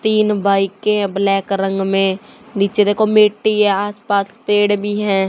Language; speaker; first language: Hindi; native; Hindi